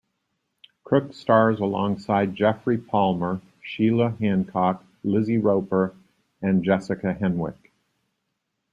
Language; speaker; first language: English; native; English